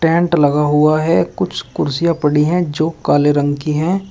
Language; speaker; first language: Hindi; native; Hindi